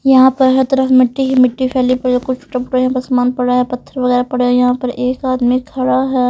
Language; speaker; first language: Hindi; non-native, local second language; Punjabi